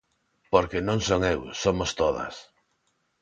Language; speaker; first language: Galician; non-native, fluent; Spanish